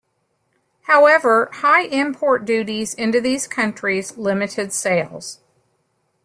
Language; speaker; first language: English; native; English